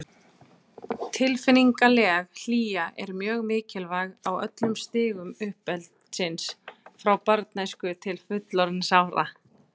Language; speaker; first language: Icelandic; native; Icelandic